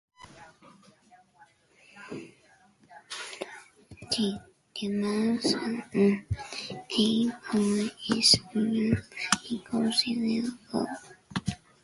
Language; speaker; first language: English; native; English